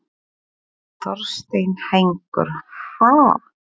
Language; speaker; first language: Icelandic; non-native, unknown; Polish